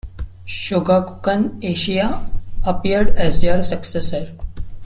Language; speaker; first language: English; non-native, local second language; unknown